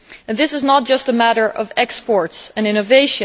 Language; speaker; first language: English; non-native, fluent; Dutch